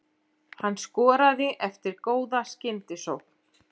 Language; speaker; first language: Icelandic; native; Icelandic